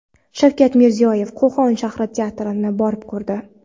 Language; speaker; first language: Uzbek; non-native, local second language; Kara-Kalpak